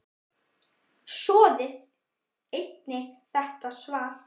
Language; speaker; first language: Icelandic; native; Icelandic